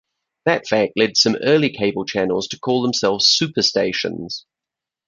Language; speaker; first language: English; native; English